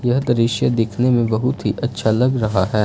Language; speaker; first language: Hindi; non-native, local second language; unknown